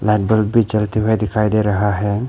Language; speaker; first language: Hindi; non-native, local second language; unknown